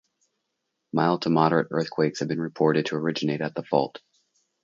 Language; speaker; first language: English; native; English